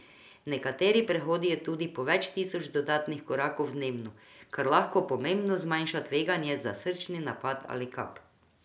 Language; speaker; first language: Slovenian; non-native, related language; Croatian